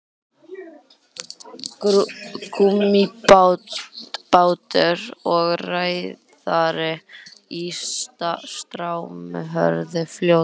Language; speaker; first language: Icelandic; native; Icelandic